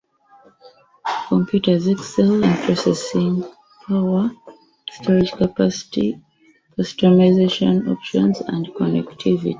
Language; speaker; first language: English; native; English